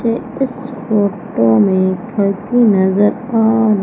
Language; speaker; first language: Hindi; native; Hindi